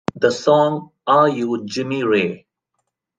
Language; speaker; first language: English; non-native, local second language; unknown